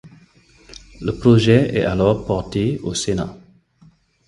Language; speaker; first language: French; non-native, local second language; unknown